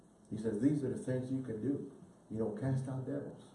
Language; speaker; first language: English; early bilingual, other home language; Spanish